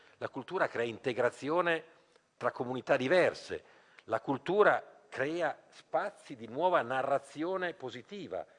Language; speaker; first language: Italian; native; Italian